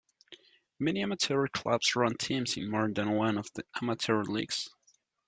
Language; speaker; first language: English; non-native, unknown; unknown